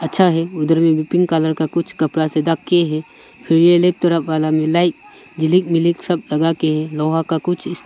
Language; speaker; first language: Hindi; non-native, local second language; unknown